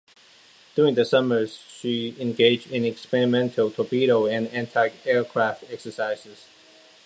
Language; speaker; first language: English; non-native, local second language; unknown